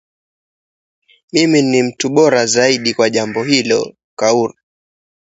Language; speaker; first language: English; native; English